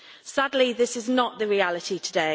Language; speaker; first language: English; native; English